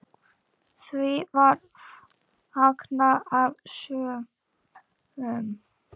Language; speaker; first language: Icelandic; native; Icelandic